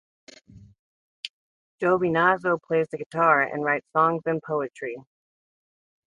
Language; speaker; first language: English; native; English